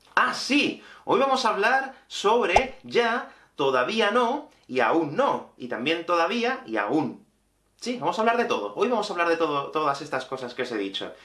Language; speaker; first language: Spanish; native; Spanish